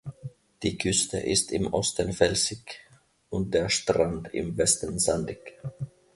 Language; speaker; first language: German; non-native, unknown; Finnish